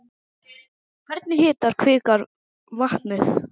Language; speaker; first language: Icelandic; non-native, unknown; English